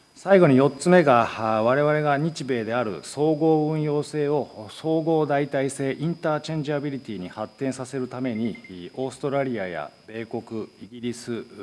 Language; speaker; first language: Japanese; native; Japanese